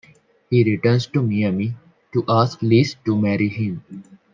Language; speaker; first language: English; non-native, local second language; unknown